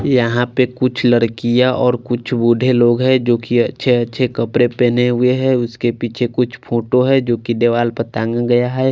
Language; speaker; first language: Hindi; non-native, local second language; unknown